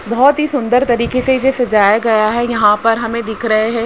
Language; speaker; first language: Hindi; native; Hindi